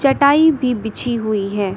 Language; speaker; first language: Hindi; native; Hindi